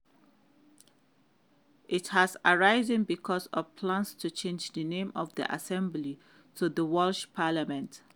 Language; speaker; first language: English; non-native, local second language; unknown